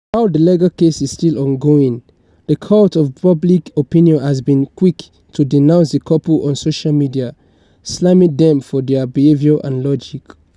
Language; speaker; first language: English; non-native, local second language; Yoruba